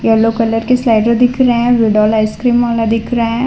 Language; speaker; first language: Hindi; non-native, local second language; Gujarati